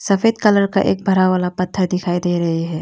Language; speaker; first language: Hindi; non-native, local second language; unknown